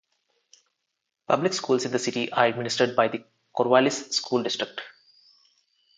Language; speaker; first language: English; non-native, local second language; Telugu